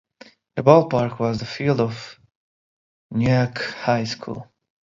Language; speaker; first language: English; non-native, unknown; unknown